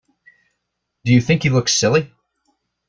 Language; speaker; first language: English; native; English